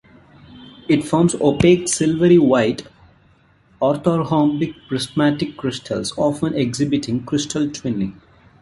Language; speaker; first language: English; non-native, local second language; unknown